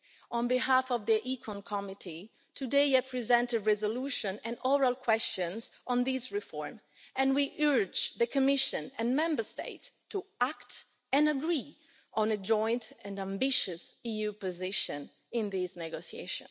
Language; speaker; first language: English; non-native, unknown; Italian